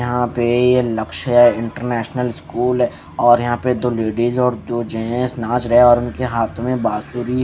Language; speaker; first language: Hindi; native; Hindi